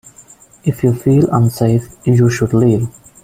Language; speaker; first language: English; non-native, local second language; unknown